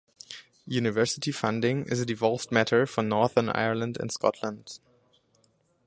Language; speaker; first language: English; non-native, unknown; German